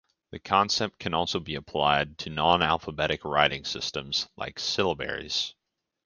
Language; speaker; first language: English; native; English